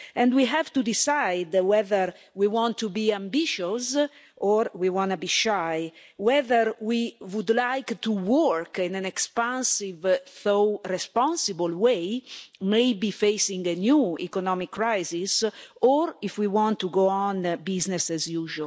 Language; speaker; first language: English; non-native, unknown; Italian